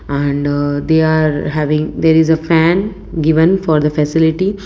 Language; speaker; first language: English; non-native, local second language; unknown